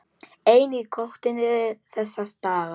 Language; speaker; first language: Icelandic; non-native, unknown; Polish